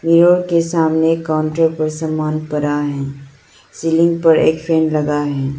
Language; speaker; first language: Hindi; non-native, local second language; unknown